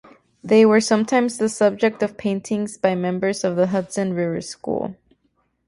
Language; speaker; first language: English; native; English